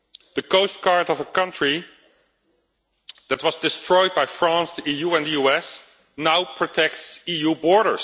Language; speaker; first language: English; non-native, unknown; Dutch